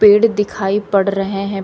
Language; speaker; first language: Hindi; native; Hindi